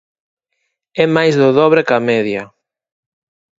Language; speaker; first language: Galician; native; Galician